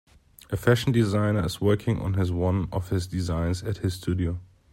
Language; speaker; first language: English; non-native, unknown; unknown